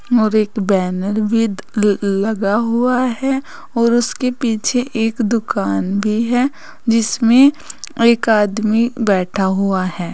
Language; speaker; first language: Hindi; native; Hindi